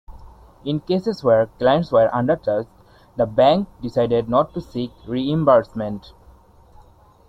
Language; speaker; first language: English; non-native, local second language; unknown